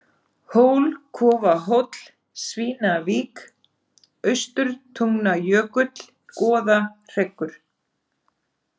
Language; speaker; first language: Icelandic; native; Icelandic